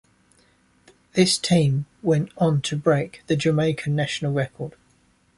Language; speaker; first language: English; native; English